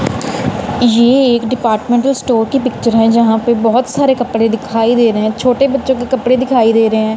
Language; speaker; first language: Hindi; non-native, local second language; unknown